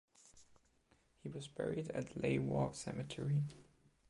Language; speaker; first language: English; non-native, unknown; German